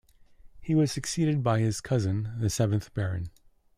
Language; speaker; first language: English; native; English